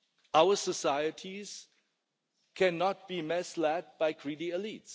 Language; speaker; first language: English; non-native, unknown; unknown